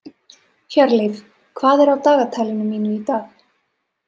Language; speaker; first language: Icelandic; non-native, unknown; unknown